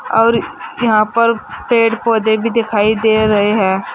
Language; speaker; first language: Hindi; native; Hindi